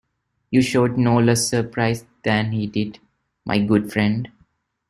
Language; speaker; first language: English; non-native, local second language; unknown